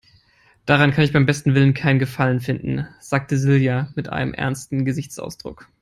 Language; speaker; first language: English; non-native, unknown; German